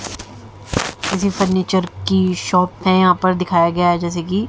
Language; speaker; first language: Hindi; native; Hindi